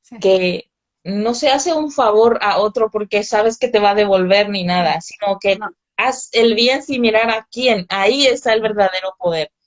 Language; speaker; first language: Spanish; native; Spanish